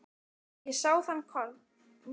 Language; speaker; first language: Icelandic; native; Icelandic